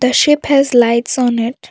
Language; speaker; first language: English; non-native, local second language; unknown